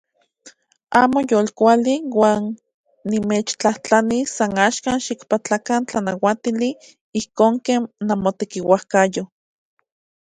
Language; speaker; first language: Central Puebla Nahuatl; native; Central Puebla Nahuatl